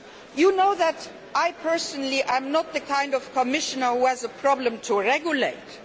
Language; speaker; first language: English; non-native, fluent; Luxembourgish